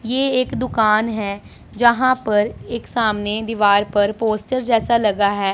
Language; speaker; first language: Hindi; non-native, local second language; Punjabi